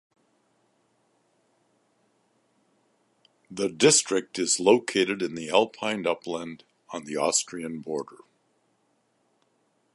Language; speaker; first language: English; native; English